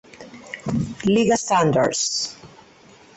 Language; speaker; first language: English; non-native, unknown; Catalan